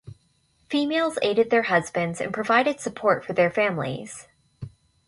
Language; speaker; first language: English; native; English